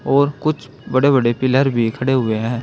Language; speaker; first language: Hindi; native; Hindi